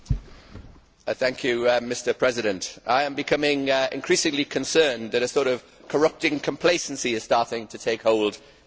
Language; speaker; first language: English; native; English